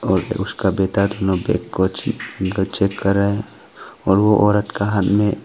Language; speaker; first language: Hindi; non-native, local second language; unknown